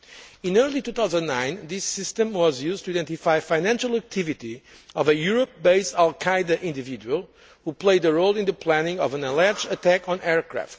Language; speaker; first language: English; non-native, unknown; Portuguese